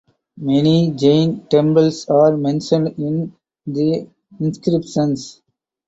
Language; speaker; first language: English; non-native, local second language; Tamil